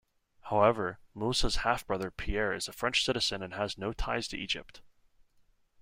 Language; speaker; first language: English; native; English